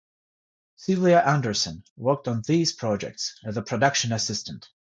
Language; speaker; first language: English; non-native, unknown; Georgian